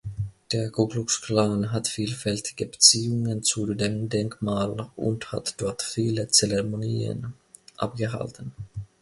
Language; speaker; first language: German; non-native, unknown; Finnish